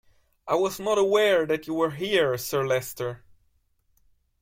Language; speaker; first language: English; non-native, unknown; German